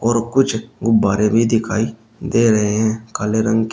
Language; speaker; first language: Hindi; native; Hindi